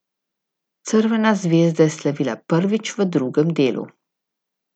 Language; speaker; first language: Slovenian; native; Slovenian